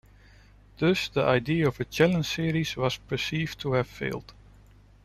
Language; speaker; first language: English; non-native, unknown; Dutch